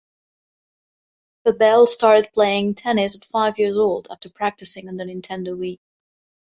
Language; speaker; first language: English; non-native, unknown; Catalan